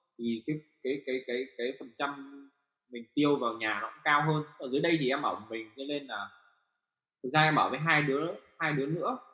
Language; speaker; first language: Vietnamese; native; Vietnamese